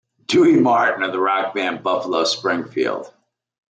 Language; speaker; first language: English; native; English